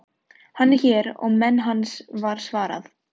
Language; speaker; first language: Icelandic; non-native, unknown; Filipino